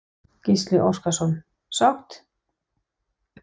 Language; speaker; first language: Icelandic; non-native, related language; Danish